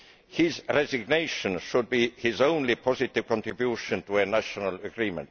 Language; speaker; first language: English; non-native, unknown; Estonian